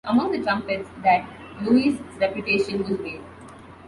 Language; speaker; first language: English; non-native, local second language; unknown